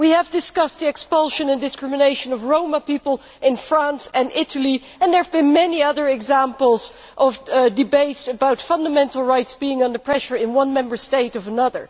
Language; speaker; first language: English; non-native, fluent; Dutch